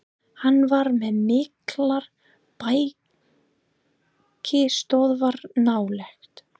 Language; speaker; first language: Icelandic; non-native, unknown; English